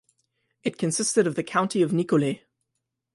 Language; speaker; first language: English; native; English